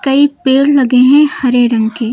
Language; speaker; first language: Hindi; native; Hindi